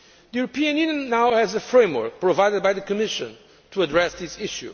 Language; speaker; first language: English; non-native, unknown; Portuguese